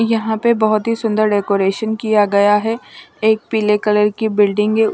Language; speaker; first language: Hindi; non-native, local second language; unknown